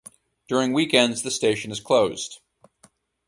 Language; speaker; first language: English; native; English